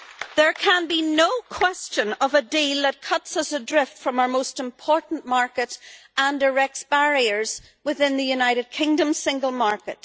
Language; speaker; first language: English; native; English